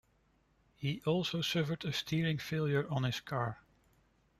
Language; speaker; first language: English; non-native, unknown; Dutch